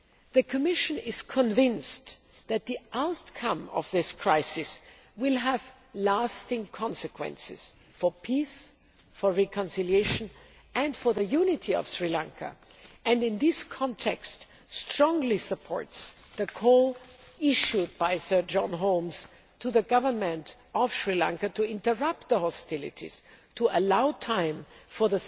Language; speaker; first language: English; non-native, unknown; German